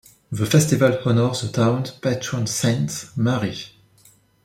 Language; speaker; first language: English; non-native, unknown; French